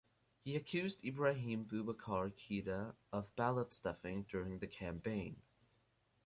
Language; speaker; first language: English; native; English